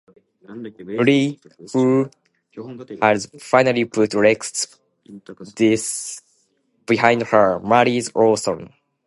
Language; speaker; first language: English; non-native, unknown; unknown